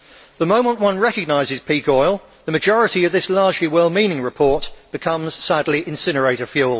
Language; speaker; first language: English; native; English